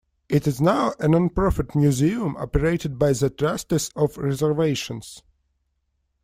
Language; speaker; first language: English; non-native, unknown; Russian